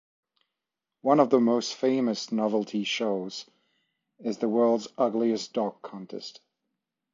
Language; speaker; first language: English; non-native, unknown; French